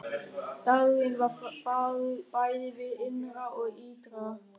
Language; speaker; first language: Icelandic; non-native, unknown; German